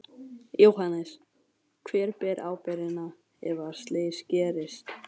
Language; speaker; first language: Icelandic; non-native, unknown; Chinese